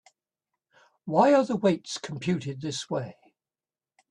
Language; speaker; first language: English; native; English